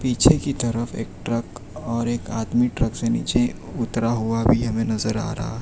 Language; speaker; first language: Hindi; non-native, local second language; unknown